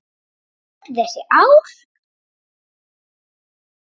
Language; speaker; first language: Icelandic; native; Icelandic